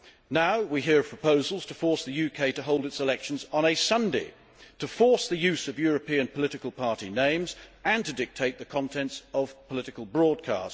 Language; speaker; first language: English; native; English